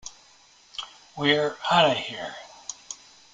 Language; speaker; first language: English; native; English